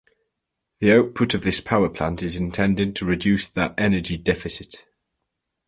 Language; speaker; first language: English; native; English